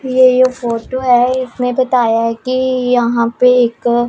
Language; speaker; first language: Hindi; non-native, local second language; Punjabi